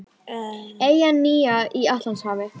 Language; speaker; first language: Icelandic; native; Icelandic